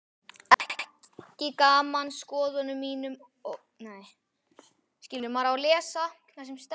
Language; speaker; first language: Icelandic; native; Icelandic